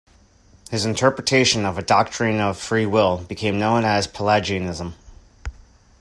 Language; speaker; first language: English; native; English